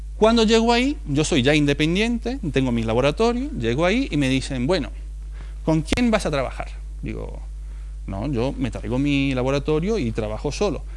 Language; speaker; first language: Spanish; non-native, fluent; Italian